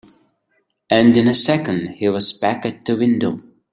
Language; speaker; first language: English; non-native, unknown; Mongolian